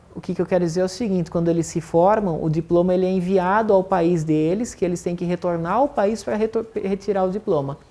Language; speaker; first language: Portuguese; native; Portuguese